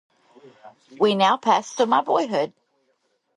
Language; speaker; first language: English; native; English